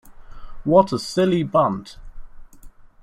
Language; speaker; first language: English; non-native, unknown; German